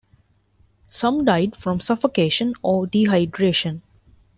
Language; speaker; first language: English; non-native, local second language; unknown